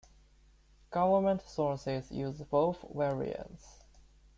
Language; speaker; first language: English; non-native, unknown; Chinese